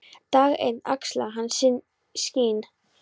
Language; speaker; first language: Icelandic; non-native, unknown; Polish